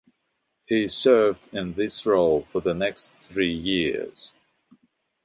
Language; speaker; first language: English; non-native, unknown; Russian